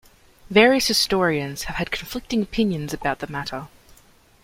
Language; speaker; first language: English; native; English